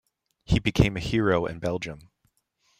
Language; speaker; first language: English; native; English